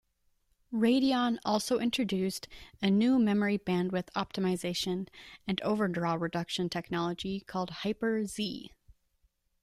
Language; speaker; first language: English; native; English